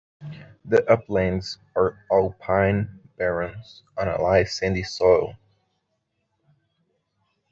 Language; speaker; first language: English; non-native, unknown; Portuguese